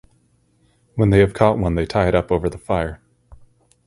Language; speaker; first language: English; native; English